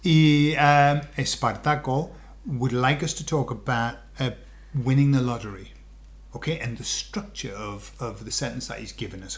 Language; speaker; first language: English; native; English